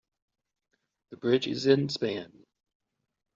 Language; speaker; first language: English; native; English